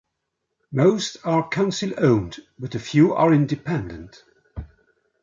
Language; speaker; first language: English; non-native, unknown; French